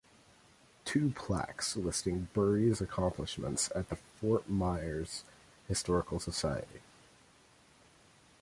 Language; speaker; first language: English; native; English